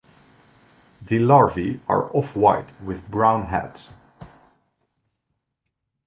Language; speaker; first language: English; non-native, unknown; Dutch